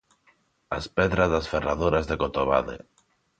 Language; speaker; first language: Galician; non-native, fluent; Spanish